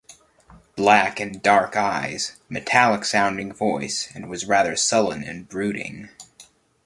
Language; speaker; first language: English; native; English